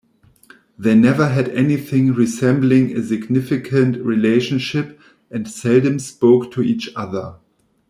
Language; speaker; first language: English; non-native, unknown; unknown